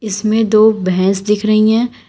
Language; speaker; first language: Hindi; native; Hindi